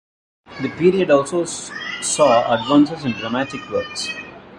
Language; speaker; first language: English; non-native, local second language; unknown